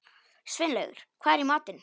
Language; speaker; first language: Icelandic; non-native, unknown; Polish